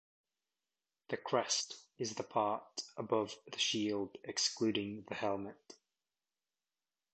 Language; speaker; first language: English; native; English